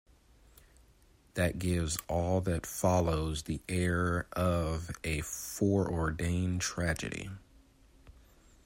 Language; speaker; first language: English; native; English